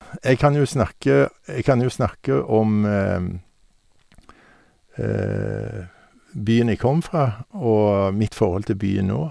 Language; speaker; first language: Norwegian; native; Norwegian